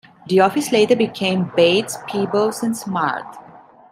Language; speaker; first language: English; non-native, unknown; Italian